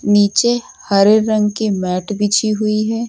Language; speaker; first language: Hindi; native; Hindi